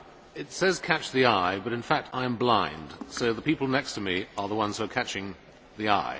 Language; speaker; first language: English; native; English